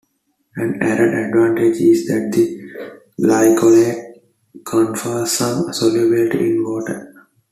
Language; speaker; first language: English; non-native, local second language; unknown